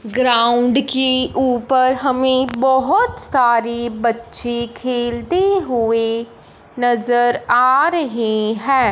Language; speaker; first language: Hindi; non-native, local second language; Punjabi